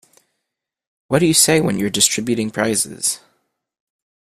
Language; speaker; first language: English; native; English